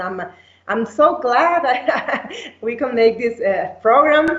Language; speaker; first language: English; non-native, fluent; Spanish